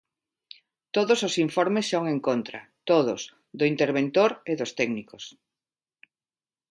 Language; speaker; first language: Galician; non-native, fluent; Spanish